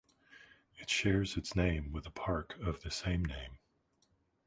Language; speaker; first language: English; native; English